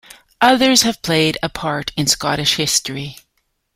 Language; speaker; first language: English; native; English